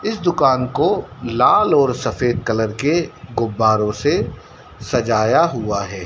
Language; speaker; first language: Hindi; native; Hindi